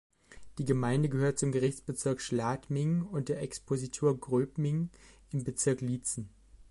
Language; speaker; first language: German; native; German